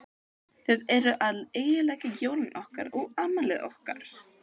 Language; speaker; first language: Icelandic; native; Icelandic